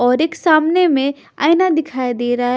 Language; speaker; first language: Hindi; non-native, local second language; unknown